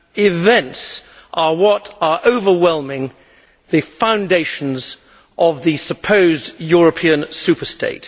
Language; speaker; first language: English; native; English